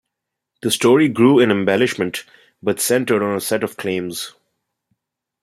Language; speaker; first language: English; non-native, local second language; Bangla